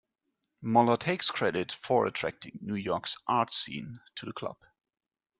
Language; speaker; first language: English; non-native, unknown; German